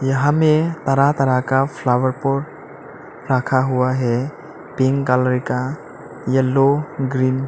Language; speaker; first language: Hindi; non-native, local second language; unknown